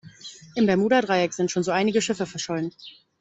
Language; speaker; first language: German; native; German